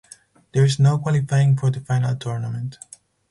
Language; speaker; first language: English; non-native, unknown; Spanish